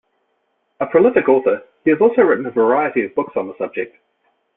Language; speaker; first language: English; native; English